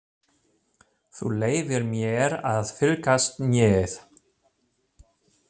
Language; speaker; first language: Icelandic; non-native, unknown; German